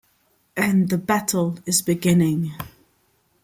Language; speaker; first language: English; non-native, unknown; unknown